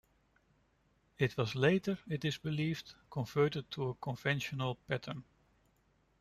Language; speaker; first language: English; non-native, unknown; Dutch